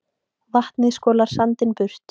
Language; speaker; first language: Icelandic; native; Icelandic